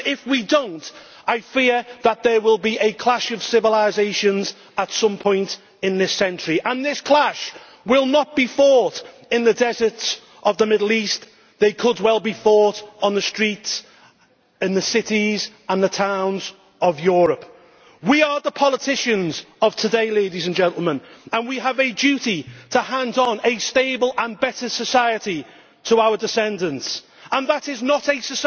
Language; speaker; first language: English; native; English